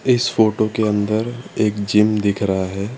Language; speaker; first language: Hindi; non-native, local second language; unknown